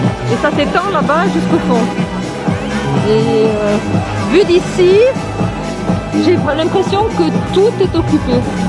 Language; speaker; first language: French; native; French